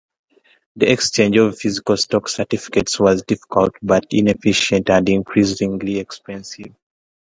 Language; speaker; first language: English; non-native, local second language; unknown